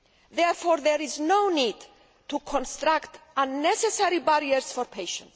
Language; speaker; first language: English; non-native, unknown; Greek